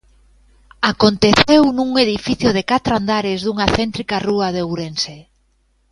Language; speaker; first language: Galician; native; Galician